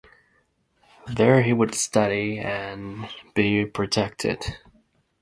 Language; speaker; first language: English; non-native, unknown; Japanese